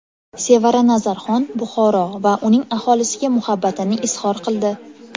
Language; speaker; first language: Uzbek; native; Uzbek